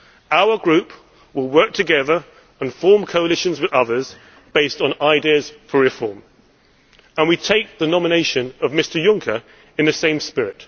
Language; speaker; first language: English; native; English